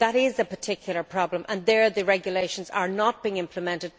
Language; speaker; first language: English; native; English